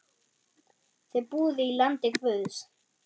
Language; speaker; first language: Icelandic; non-native, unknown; German